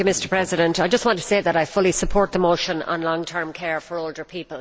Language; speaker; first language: English; native; English